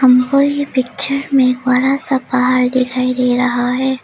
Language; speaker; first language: Hindi; non-native, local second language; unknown